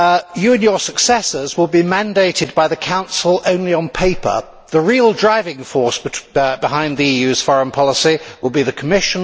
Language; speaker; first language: English; native; English